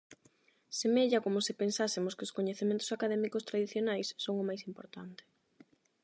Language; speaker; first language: Galician; non-native, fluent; Spanish